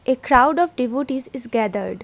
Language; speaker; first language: English; non-native, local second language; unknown